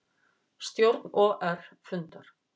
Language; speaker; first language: Icelandic; native; Icelandic